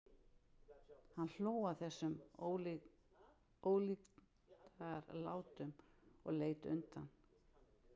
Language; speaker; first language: Icelandic; native; Icelandic